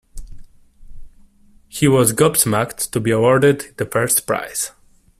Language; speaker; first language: English; non-native, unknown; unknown